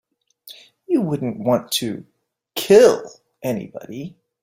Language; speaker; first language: English; native; English